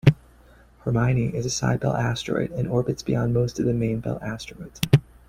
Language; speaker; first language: English; native; English